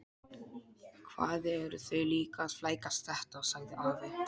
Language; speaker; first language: Icelandic; non-native, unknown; Polish